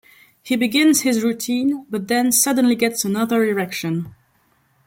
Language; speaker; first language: English; non-native, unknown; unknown